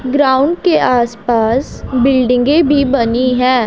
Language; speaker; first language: Hindi; non-native, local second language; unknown